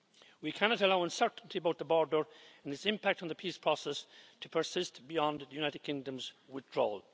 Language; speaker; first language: English; native; English